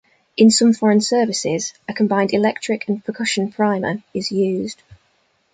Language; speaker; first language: English; native; English